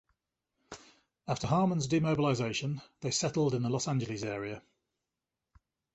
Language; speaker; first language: English; native; English